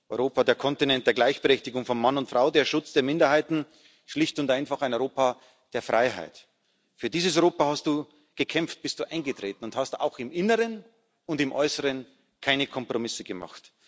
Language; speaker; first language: German; native; German